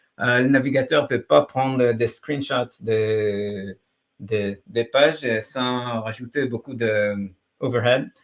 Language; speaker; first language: French; non-native, fluent; Hebrew